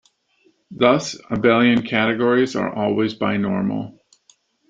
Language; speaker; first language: English; native; English